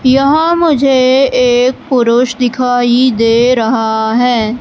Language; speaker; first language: Hindi; native; Hindi